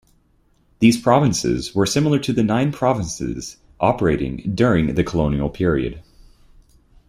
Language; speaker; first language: English; native; English